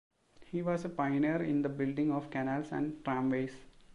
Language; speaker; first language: English; non-native, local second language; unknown